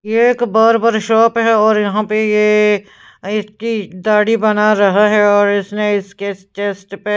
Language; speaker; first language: Hindi; non-native, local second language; Punjabi